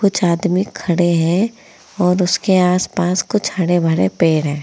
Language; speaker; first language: Hindi; native; Hindi